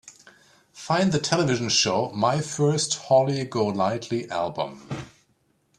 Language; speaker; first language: English; native; English